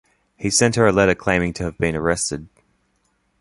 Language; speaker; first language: English; native; English